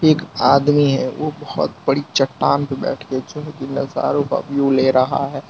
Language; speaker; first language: Hindi; non-native, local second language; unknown